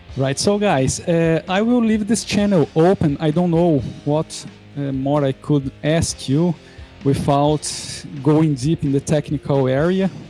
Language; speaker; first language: English; non-native, fluent; Portuguese